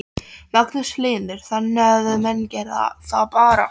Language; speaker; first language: Icelandic; non-native, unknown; Polish